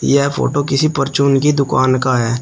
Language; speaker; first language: Hindi; native; Hindi